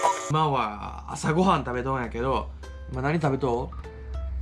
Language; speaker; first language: Japanese; native; Japanese